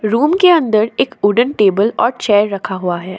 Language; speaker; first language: Hindi; non-native, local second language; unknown